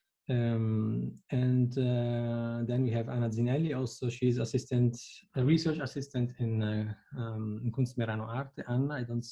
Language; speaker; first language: English; non-native, fluent; Italian